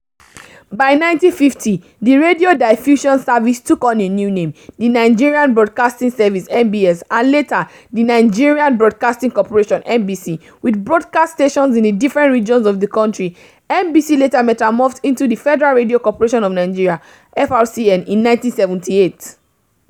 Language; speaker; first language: English; non-native, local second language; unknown